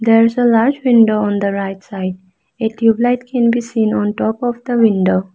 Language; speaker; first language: English; non-native, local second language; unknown